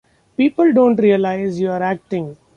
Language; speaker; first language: English; non-native, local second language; Marathi